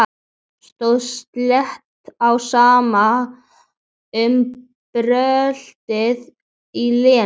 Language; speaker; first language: Icelandic; native; Icelandic